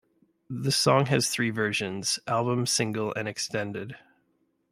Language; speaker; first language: English; native; English